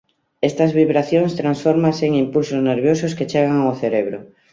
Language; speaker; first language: Galician; native; Galician